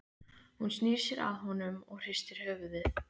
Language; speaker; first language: Icelandic; native; Icelandic